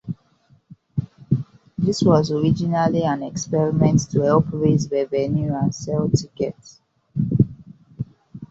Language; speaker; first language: English; non-native, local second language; Hausa